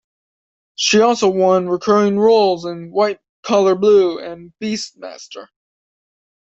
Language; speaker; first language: English; native; English